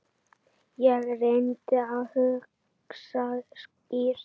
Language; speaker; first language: Icelandic; native; Icelandic